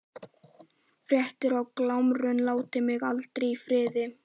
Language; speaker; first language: Icelandic; native; Icelandic